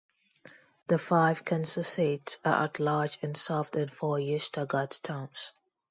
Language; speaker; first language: English; non-native, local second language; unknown